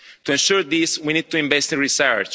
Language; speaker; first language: English; non-native, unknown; Italian